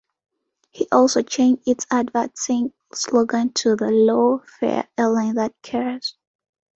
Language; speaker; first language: English; non-native, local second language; Ganda